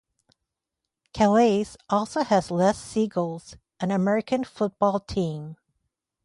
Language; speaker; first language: English; native; English